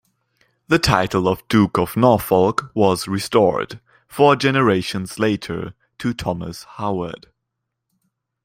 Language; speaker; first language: English; non-native, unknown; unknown